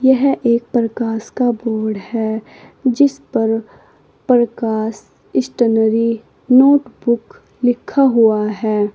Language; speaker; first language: Hindi; native; Hindi